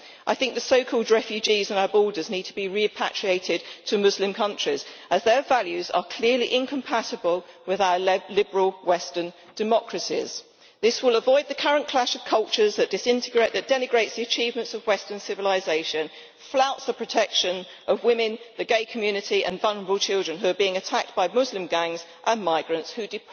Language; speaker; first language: English; native; English